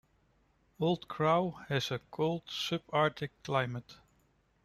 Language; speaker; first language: English; non-native, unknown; Dutch